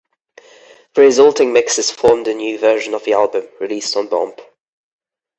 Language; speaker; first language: English; native; English